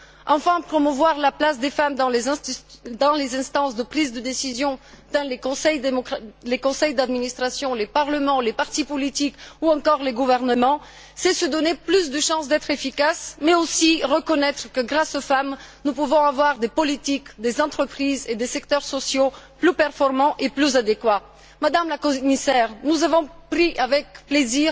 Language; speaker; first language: French; non-native, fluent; Bulgarian